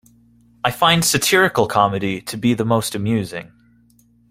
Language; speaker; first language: English; native; English